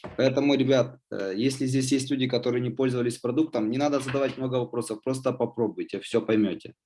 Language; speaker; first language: Russian; native; Russian